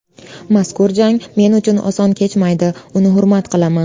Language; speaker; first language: Uzbek; native; Uzbek